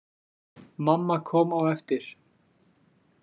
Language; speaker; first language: Icelandic; native; Icelandic